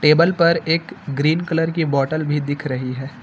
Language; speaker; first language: Hindi; native; Hindi